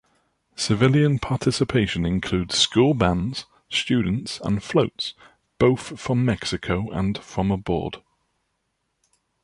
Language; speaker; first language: English; native; English